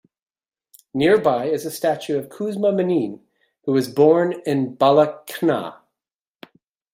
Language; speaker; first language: English; native; English